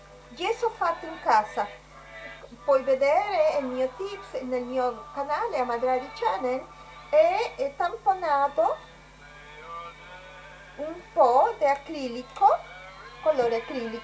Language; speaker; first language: Italian; non-native, related language; Spanish